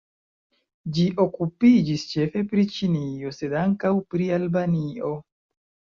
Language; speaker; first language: Esperanto; non-native, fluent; Chinese